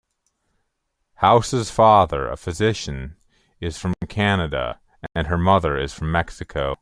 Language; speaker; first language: English; native; English